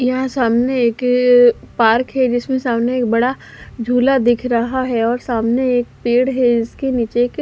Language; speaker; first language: Hindi; non-native, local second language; Punjabi